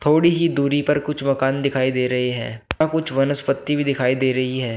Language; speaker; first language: Hindi; native; Hindi